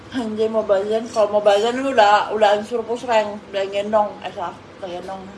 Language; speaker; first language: Indonesian; native; Indonesian